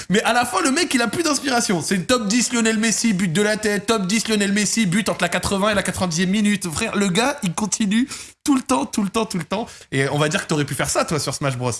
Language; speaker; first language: French; native; French